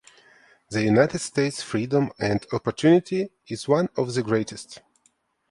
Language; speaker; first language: English; non-native, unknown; Ukrainian